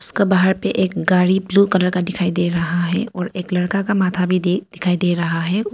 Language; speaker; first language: Hindi; non-native, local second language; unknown